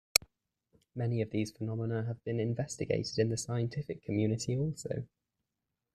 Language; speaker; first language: English; native; English